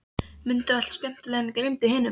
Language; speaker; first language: Icelandic; non-native, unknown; Polish